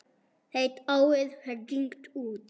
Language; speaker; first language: Icelandic; non-native, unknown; German